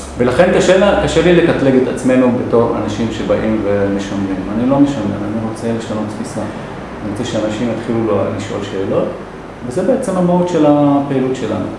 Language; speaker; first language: Hebrew; non-native, local second language; Arabic